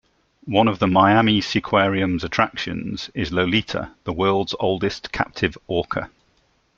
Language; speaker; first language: English; native; English